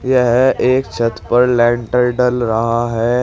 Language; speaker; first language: Hindi; native; Hindi